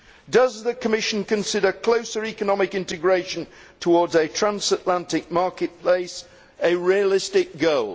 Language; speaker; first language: English; native; English